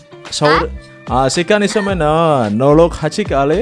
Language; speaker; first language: Korean; non-native, learner; Indonesian